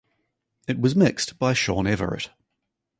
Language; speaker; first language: English; native; English